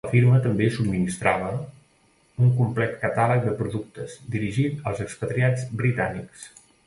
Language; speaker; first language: Catalan; native; Catalan